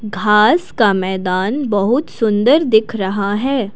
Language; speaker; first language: Hindi; non-native, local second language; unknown